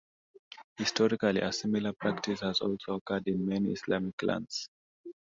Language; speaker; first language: English; non-native, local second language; Swahili